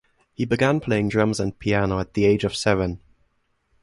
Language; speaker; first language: English; non-native, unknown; German